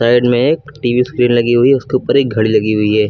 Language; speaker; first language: Hindi; native; Hindi